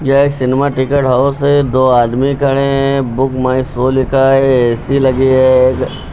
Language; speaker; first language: Hindi; native; Hindi